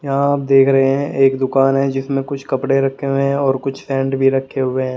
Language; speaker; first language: Hindi; native; Hindi